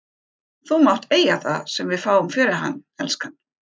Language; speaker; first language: Icelandic; non-native, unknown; German